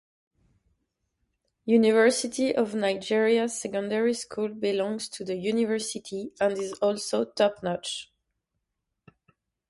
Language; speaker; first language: English; native; English